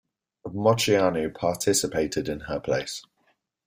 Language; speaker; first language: English; native; English